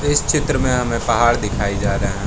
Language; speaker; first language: Hindi; non-native, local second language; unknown